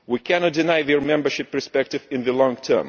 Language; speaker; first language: English; non-native, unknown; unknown